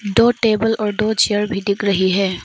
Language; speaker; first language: Hindi; non-native, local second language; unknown